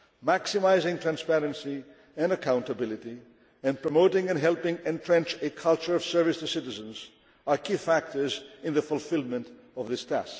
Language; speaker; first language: English; non-native, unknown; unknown